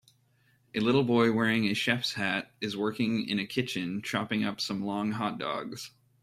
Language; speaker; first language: English; native; English